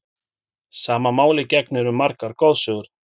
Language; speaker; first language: Icelandic; native; Icelandic